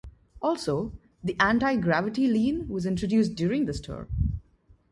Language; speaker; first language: English; non-native, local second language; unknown